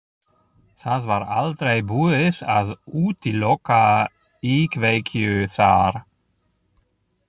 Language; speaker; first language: Icelandic; non-native, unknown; German